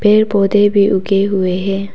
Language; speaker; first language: Hindi; non-native, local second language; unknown